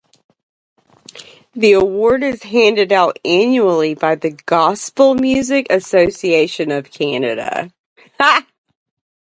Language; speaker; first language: English; native; English